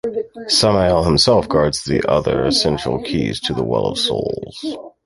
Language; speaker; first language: English; native; English